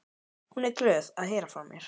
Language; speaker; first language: Icelandic; native; Icelandic